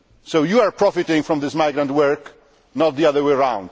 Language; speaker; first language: English; non-native, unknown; Polish